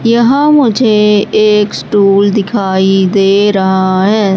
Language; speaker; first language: Hindi; native; Hindi